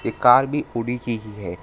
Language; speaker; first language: Hindi; non-native, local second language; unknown